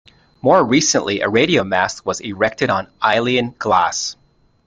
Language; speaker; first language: English; native; English